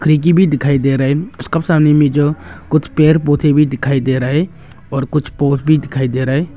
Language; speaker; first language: Hindi; early bilingual, other home language; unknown